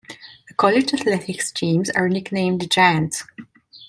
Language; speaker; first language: English; non-native, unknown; Italian